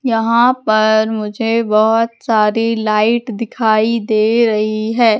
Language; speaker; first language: Hindi; native; Hindi